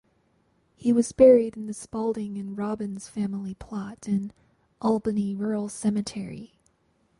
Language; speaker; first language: English; native; English